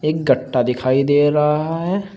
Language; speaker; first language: Hindi; native; Hindi